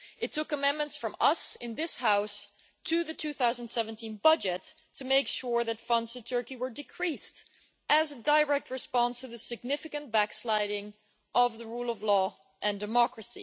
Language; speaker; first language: English; non-native, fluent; Dutch